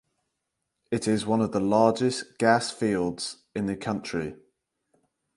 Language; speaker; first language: English; native; English